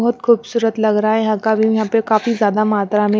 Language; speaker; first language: Hindi; non-native, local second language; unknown